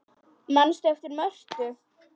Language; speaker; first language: Icelandic; non-native, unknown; Polish